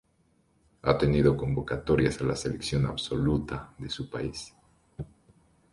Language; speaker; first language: Spanish; native; Spanish